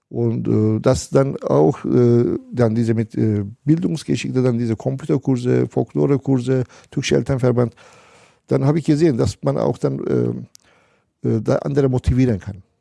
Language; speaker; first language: German; non-native, fluent; Turkish